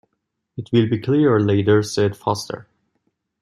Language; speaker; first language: English; non-native, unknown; Persian